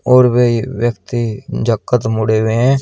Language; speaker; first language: Hindi; native; Hindi